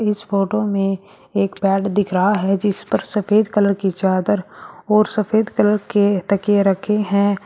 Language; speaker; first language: Hindi; native; Hindi